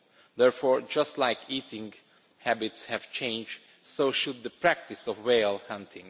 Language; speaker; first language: English; non-native, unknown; Romanian